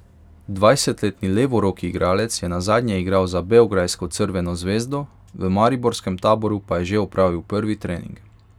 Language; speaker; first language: Slovenian; non-native, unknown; Hungarian